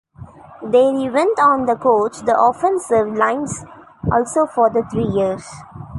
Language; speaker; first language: English; non-native, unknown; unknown